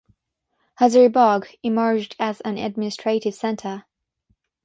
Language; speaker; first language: English; non-native, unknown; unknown